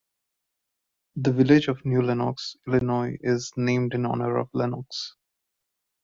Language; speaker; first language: English; non-native, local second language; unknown